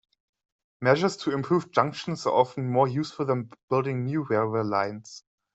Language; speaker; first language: English; non-native, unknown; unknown